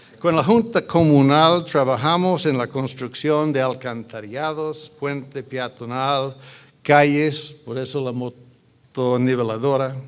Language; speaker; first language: Spanish; non-native, fluent; English